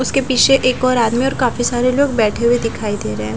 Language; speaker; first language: Hindi; non-native, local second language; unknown